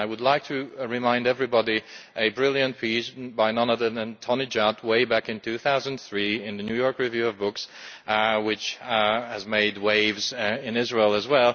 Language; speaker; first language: English; non-native, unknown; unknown